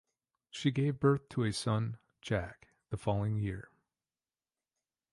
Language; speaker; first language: English; native; English